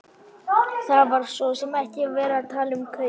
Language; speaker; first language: Icelandic; non-native, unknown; Chinese